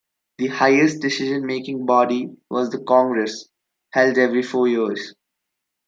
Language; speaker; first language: English; non-native, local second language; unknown